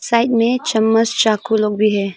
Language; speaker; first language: Hindi; non-native, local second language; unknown